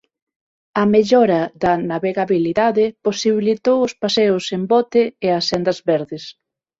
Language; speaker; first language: Galician; non-native, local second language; Spanish